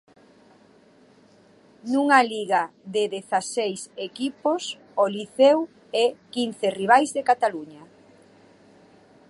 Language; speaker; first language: Galician; native; Galician